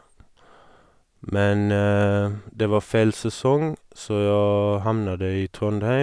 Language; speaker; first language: Norwegian; non-native, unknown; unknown